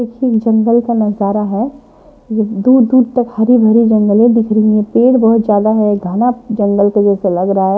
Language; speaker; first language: Hindi; non-native, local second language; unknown